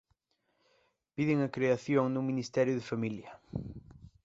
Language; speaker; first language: Galician; native; Galician